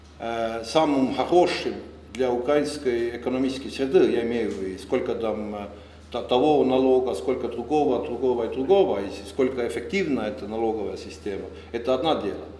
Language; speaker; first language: Russian; non-native, fluent; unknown